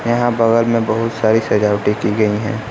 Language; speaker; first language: Hindi; native; Hindi